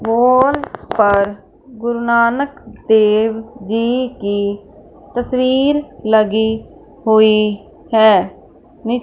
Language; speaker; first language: Hindi; non-native, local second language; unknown